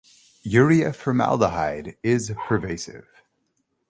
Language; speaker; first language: English; native; English